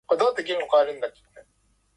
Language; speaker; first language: English; non-native, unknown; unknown